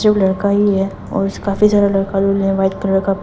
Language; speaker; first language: Hindi; non-native, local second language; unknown